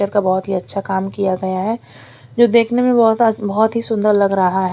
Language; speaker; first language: Hindi; non-native, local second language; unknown